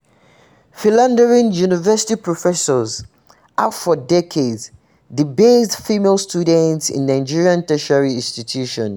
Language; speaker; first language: English; non-native, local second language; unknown